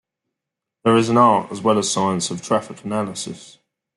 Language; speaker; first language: English; native; English